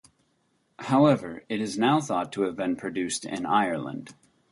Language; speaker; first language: English; native; English